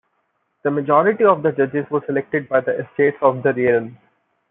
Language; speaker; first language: English; non-native, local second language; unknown